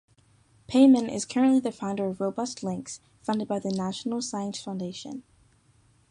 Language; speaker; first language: English; native; English